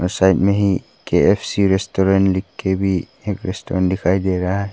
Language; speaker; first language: Hindi; non-native, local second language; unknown